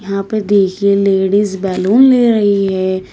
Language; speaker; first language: Hindi; native; Hindi